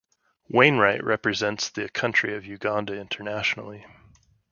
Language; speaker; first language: English; native; English